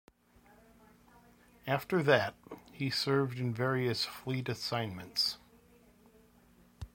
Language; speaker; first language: English; native; English